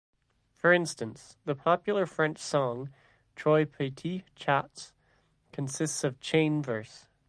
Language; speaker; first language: English; native; English